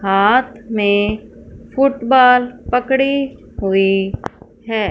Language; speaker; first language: Hindi; non-native, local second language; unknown